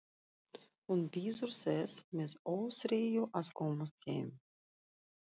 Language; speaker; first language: Icelandic; non-native, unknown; Russian